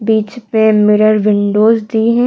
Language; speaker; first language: Hindi; native; Hindi